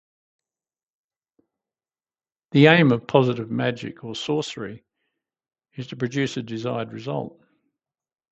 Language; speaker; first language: English; native; English